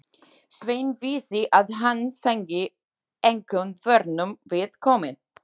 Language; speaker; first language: Icelandic; non-native, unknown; Slovak